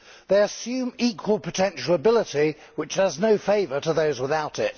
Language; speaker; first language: English; native; English